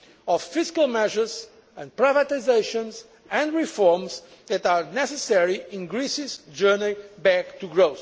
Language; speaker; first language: English; non-native, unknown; Portuguese